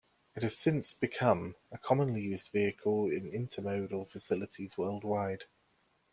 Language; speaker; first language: English; native; English